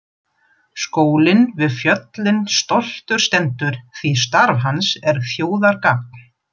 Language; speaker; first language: Icelandic; non-native, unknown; German